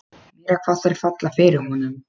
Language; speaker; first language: Icelandic; non-native, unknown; Polish